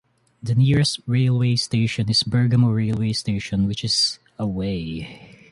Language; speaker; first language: English; non-native, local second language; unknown